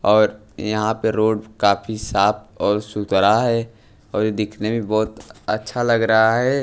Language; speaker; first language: Hindi; non-native, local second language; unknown